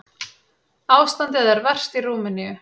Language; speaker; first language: Icelandic; native; Icelandic